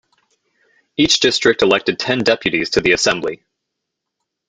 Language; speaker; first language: English; native; English